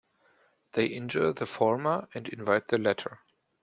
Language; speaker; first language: English; non-native, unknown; German